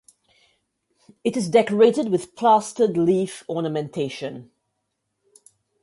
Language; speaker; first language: English; native; English